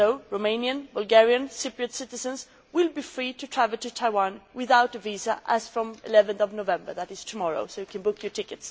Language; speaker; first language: English; non-native, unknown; Swedish